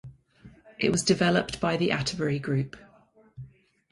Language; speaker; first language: English; native; English